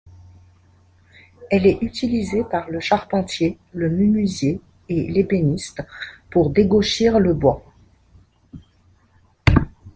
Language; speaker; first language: French; non-native, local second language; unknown